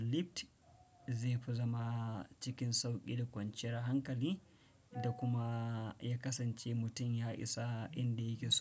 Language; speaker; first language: Hausa; non-native, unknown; Fula